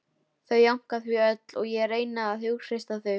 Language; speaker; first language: Icelandic; native; Icelandic